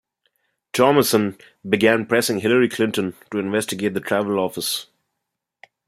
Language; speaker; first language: English; non-native, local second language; Bangla